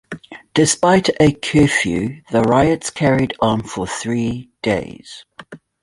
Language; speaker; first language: English; native; English